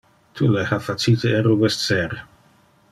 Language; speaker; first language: Interlingua; non-native, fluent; Dutch